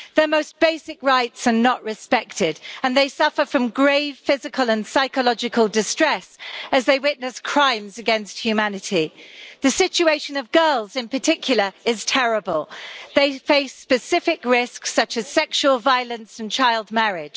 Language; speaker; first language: English; native; English